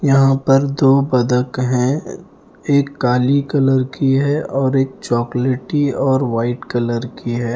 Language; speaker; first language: Hindi; non-native, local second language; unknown